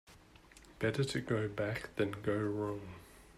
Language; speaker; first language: English; native; English